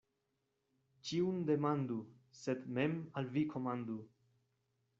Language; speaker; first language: Esperanto; non-native, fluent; Spanish